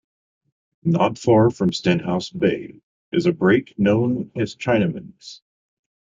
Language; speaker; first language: English; native; English